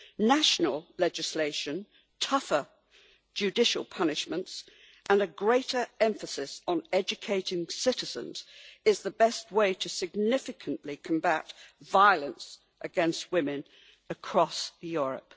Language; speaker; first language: English; native; English